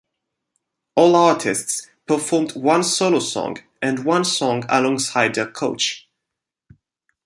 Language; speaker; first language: English; non-native, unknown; Italian